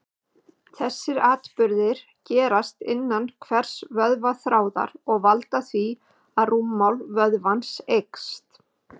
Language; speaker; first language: Icelandic; native; Icelandic